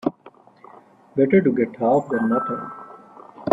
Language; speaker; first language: English; non-native, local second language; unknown